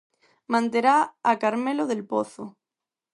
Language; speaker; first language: Galician; non-native, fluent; Spanish